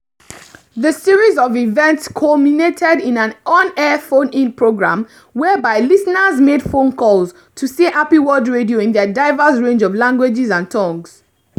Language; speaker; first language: English; non-native, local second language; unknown